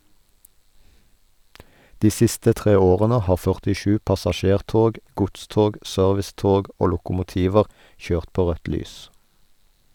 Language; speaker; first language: Norwegian; native; Norwegian